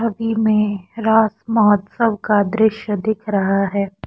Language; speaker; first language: Hindi; non-native, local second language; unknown